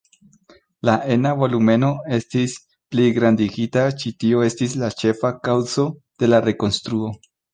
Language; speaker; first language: Esperanto; non-native, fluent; Spanish